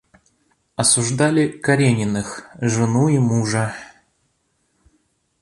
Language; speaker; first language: Russian; native; Russian